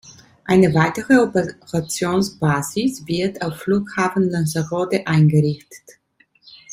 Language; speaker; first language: German; non-native, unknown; Italian